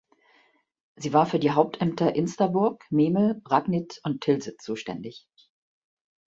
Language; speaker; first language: German; native; German